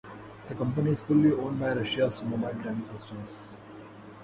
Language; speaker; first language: English; non-native, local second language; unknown